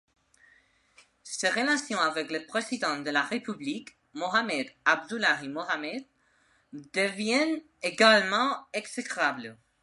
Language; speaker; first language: French; non-native, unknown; Spanish